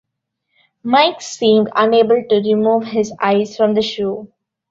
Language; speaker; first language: English; non-native, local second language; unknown